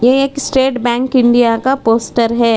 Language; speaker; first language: Hindi; non-native, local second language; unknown